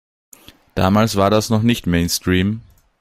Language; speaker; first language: German; native; German